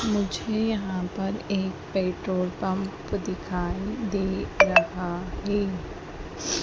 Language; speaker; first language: Hindi; native; Hindi